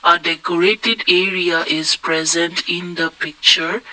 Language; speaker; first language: English; non-native, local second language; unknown